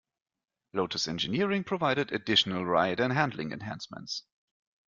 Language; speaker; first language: English; non-native, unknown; German